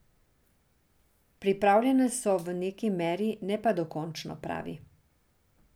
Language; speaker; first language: Slovenian; non-native, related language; Serbian